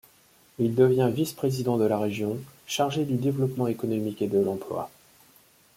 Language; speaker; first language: French; native; French